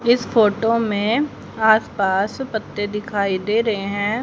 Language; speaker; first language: Hindi; native; Hindi